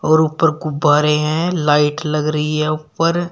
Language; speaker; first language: Hindi; native; Hindi